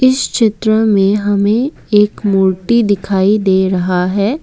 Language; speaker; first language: Hindi; non-native, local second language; Assamese